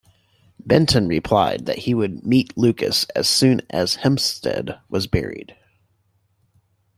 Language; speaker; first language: English; native; English